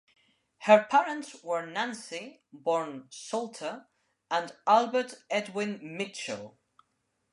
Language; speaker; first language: English; non-native, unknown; Spanish